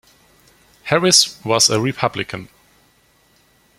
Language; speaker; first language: English; non-native, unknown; German